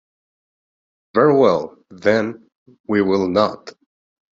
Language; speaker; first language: English; non-native, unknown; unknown